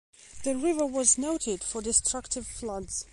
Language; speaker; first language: English; non-native, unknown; Belarusian